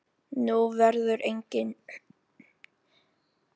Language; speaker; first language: Icelandic; non-native, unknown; Filipino